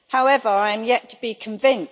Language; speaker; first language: English; native; English